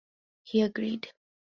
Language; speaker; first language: English; non-native, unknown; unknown